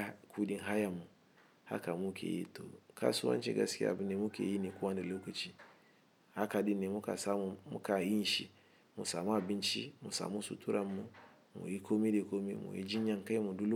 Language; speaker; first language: Hausa; non-native, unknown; Igbo